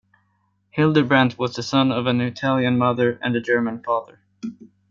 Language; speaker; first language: English; non-native, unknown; Swedish